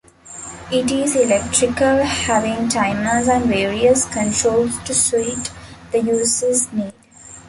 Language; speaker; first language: English; non-native, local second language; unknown